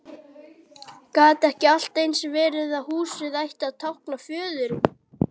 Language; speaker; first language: Icelandic; native; Icelandic